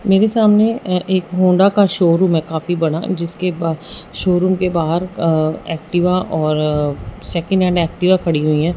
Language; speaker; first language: Hindi; non-native, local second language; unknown